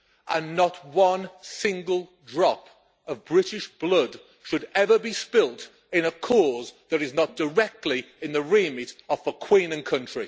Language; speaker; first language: English; native; English